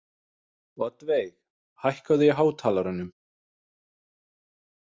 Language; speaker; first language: Icelandic; non-native, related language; Danish